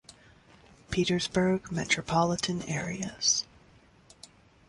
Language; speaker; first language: English; native; English